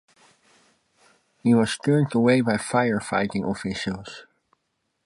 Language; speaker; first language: English; non-native, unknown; Dutch